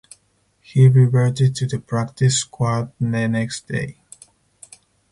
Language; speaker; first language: English; non-native, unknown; Spanish